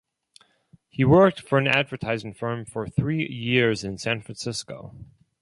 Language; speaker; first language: English; non-native, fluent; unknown